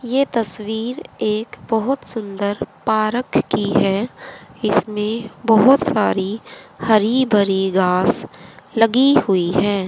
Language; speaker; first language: Hindi; native; Hindi